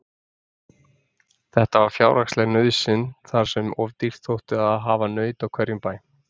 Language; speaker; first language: Icelandic; native; Icelandic